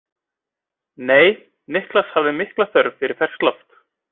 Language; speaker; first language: Icelandic; native; Icelandic